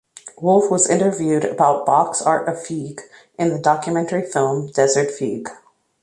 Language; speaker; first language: English; native; English